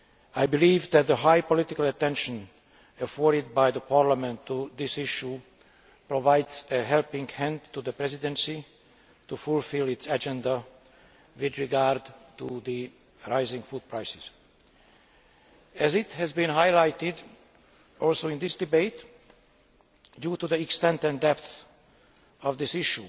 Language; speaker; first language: English; non-native, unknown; Hungarian